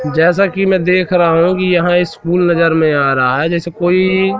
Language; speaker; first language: Hindi; native; Hindi